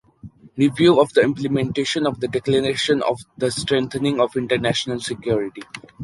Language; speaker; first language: English; non-native, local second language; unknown